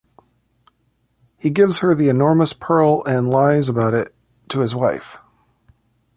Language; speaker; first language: English; native; English